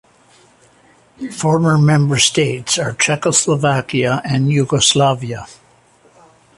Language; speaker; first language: English; native; English